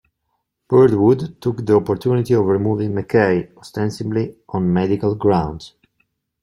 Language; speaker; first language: English; non-native, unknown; Italian